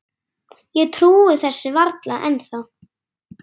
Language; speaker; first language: Icelandic; native; Icelandic